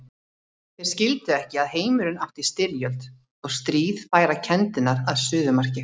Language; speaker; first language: Icelandic; native; Icelandic